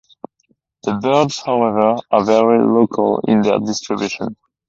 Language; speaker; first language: English; non-native, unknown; French